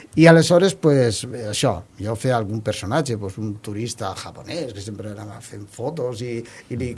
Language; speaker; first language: Catalan; non-native, local second language; Spanish